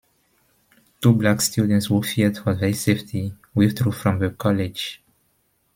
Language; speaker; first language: English; non-native, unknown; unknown